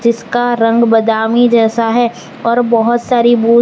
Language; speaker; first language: Hindi; non-native, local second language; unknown